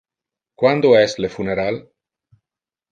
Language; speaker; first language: Interlingua; non-native, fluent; Italian